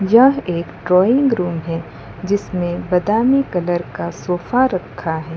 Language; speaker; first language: Hindi; non-native, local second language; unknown